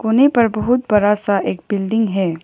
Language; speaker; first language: Hindi; non-native, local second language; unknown